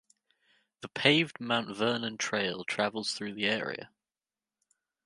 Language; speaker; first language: English; native; English